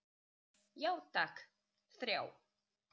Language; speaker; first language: Icelandic; native; Icelandic